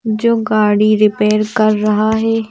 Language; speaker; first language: Hindi; native; Hindi